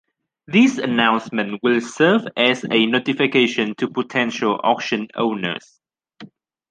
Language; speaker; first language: English; native; English